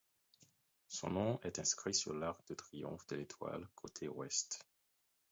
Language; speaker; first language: French; non-native, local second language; Haitian Creole